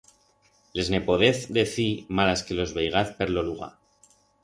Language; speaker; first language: Aragonese; non-native, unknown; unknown